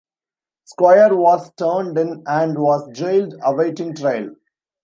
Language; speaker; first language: English; non-native, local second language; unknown